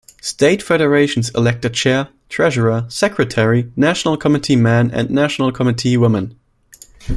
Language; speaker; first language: English; non-native, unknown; German